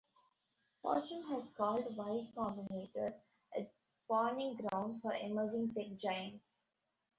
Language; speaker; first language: English; non-native, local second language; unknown